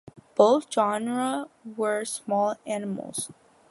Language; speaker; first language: English; native; English